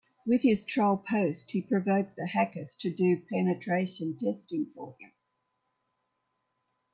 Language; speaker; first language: English; native; English